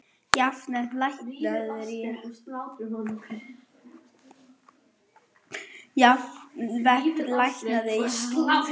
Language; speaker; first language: Icelandic; non-native, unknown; German